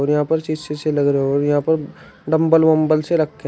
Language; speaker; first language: Hindi; native; Hindi